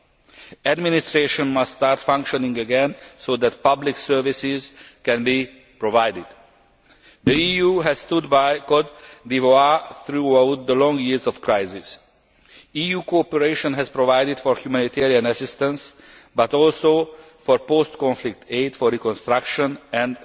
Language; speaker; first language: English; non-native, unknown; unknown